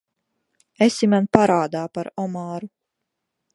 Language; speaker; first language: Latvian; native; Latvian